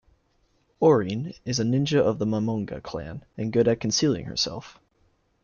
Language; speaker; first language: English; native; English